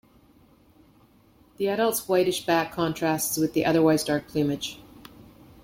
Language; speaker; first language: English; native; English